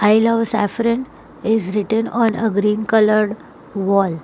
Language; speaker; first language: English; non-native, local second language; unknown